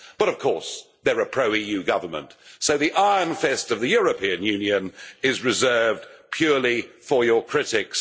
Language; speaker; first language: English; native; English